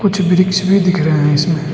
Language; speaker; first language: Hindi; non-native, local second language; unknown